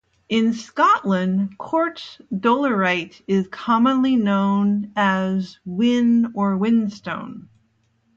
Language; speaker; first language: English; native; English